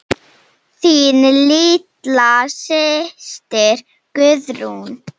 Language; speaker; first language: Icelandic; non-native, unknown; Slovenian